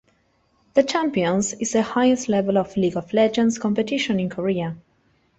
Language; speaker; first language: English; non-native, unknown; Spanish